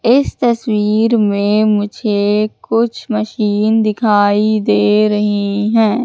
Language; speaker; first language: Hindi; native; Hindi